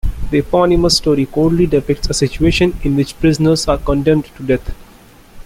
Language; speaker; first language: English; non-native, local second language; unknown